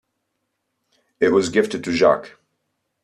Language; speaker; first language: English; native; English